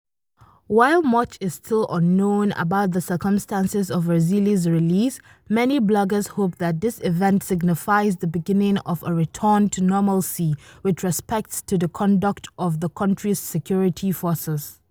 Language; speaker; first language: English; non-native, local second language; Hausa